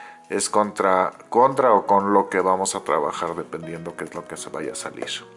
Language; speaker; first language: Spanish; native; Spanish